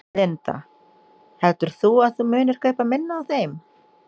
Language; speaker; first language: Icelandic; non-native, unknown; Indonesian